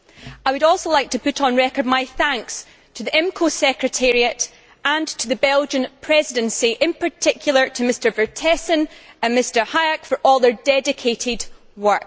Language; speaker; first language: English; native; English